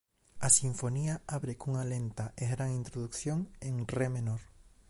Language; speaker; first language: Galician; native; Galician